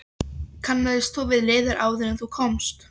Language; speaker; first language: Icelandic; non-native, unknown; Polish